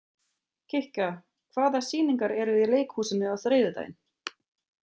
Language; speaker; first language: Icelandic; non-native, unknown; German